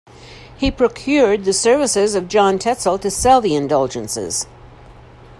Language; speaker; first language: English; native; English